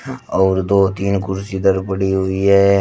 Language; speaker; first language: Hindi; native; Hindi